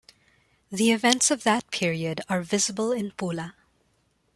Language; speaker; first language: English; non-native, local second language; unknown